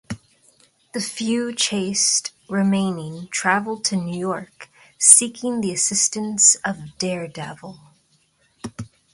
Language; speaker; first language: English; native; English